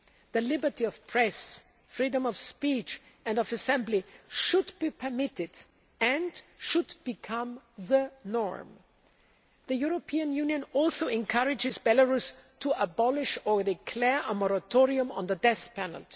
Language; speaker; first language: English; non-native, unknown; German